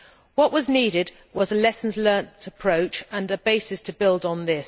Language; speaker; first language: English; native; English